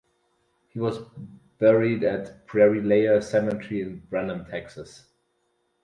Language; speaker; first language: English; non-native, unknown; German